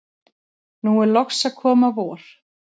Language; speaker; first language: Icelandic; native; Icelandic